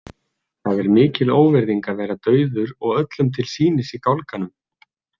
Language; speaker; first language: Icelandic; native; Icelandic